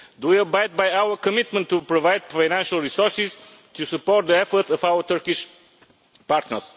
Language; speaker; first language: English; non-native, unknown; Bulgarian